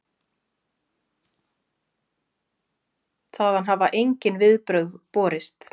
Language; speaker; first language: Icelandic; native; Icelandic